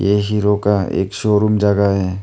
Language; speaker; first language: Hindi; early bilingual, other home language; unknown